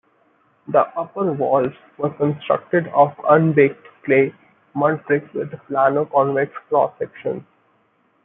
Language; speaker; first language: English; non-native, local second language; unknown